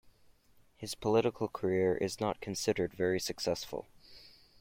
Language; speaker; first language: English; native; English